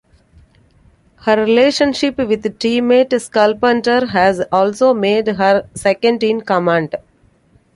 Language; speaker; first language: English; non-native, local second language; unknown